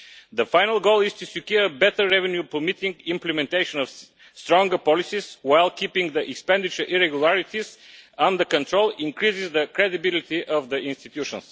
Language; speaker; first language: English; non-native, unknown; Bulgarian